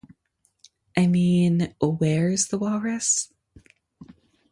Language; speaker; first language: English; native; English